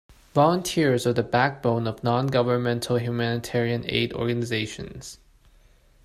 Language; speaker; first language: English; non-native, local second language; Cantonese